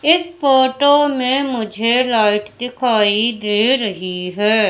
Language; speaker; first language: Hindi; native; Hindi